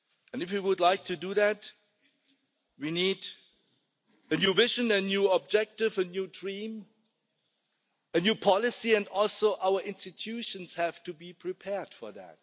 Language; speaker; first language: English; non-native, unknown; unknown